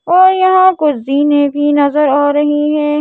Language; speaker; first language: Hindi; native; Hindi